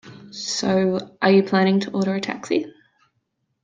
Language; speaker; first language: English; native; English